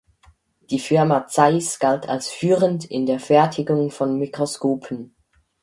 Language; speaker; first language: German; native; German